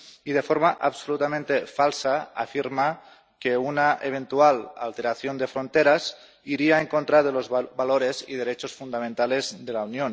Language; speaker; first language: Spanish; non-native, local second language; Catalan